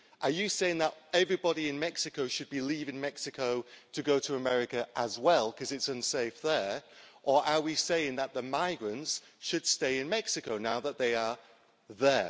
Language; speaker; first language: English; native; English